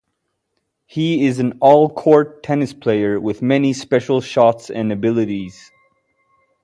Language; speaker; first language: English; native; English